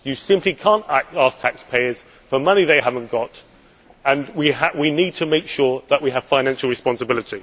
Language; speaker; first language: English; native; English